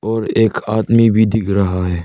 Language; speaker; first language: Hindi; early bilingual, other home language; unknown